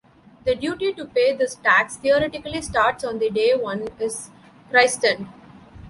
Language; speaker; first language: English; non-native, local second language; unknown